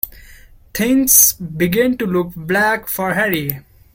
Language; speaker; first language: English; non-native, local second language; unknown